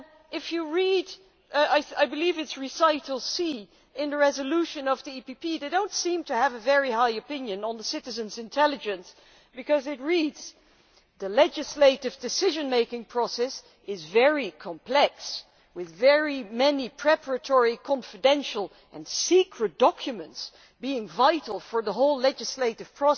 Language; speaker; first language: English; non-native, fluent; Dutch